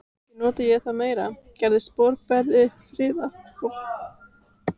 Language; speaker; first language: Icelandic; native; Icelandic